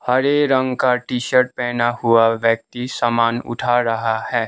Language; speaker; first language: Hindi; non-native, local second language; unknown